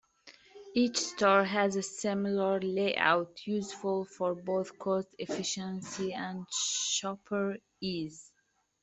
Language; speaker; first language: English; native; English